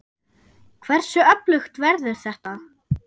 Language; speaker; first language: Icelandic; non-native, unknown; German